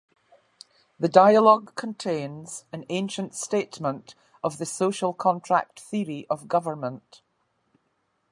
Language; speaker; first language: English; native; English